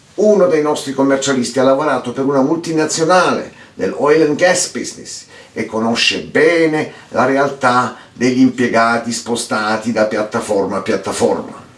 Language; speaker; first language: Italian; early bilingual, heritage; Italian